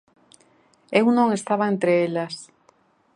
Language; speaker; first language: Galician; native; Galician